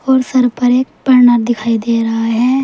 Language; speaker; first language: Hindi; native; Hindi